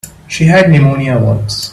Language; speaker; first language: English; non-native, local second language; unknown